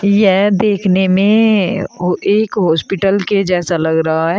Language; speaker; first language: Hindi; native; Hindi